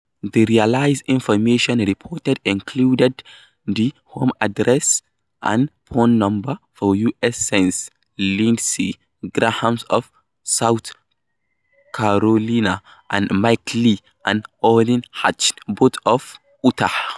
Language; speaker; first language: English; non-native, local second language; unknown